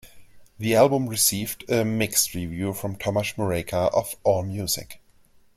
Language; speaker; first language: English; non-native, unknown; German